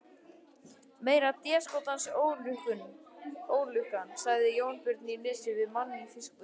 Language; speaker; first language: Icelandic; native; Icelandic